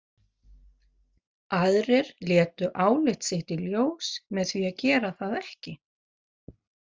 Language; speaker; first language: Icelandic; non-native, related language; Faroese